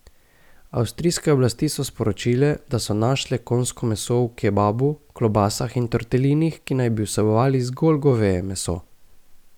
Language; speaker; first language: Slovenian; native; Slovenian